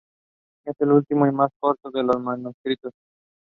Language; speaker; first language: English; non-native, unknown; Spanish